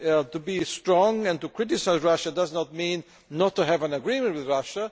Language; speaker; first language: English; non-native, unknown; German